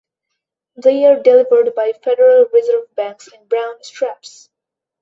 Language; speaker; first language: English; non-native, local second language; Bangla